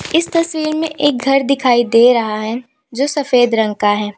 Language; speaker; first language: Hindi; native; Hindi